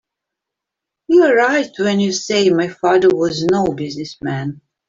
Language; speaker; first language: English; native; English